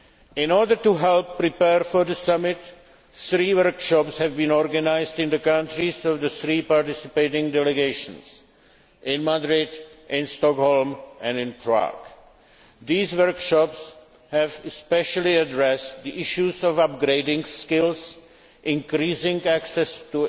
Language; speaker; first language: English; non-native, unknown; Czech